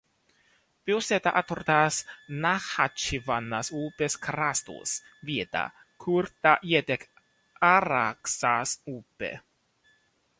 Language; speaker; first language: Latvian; non-native, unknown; Chinese